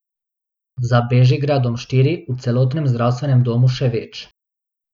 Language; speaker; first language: Slovenian; non-native, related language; Bosnian